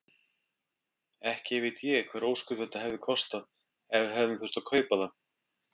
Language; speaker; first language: Icelandic; native; Icelandic